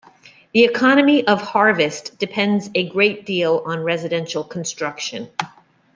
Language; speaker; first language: English; native; English